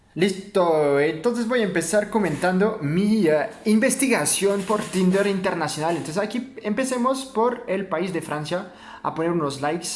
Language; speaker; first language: Spanish; non-native, fluent; French